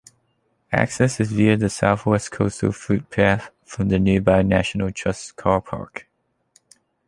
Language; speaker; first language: English; non-native, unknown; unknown